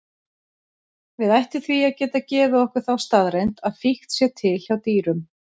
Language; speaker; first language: Icelandic; native; Icelandic